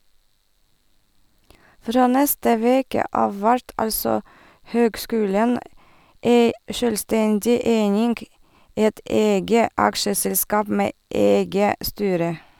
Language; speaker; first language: Norwegian; non-native, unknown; Russian